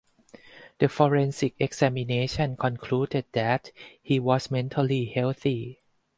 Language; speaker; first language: English; non-native, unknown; Thai